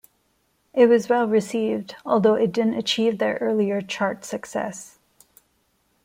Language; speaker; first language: English; non-native, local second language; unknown